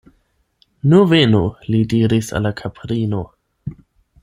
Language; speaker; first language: Esperanto; non-native, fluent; German